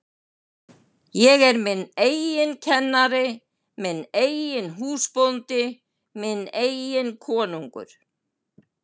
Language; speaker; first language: Icelandic; native; Icelandic